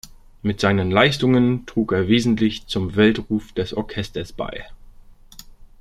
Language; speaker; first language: German; native; German